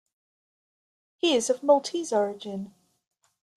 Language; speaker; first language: English; native; English